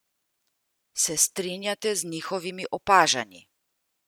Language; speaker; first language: Slovenian; native; Slovenian